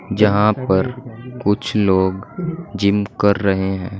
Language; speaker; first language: Hindi; native; Hindi